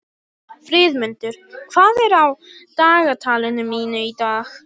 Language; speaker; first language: Icelandic; non-native, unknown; Polish